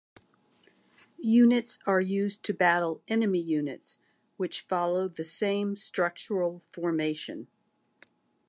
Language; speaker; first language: English; native; English